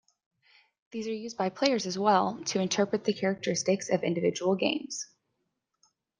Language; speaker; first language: English; native; English